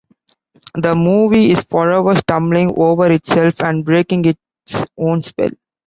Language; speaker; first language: English; non-native, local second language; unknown